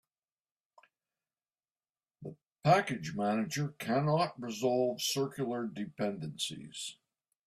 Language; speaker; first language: English; native; English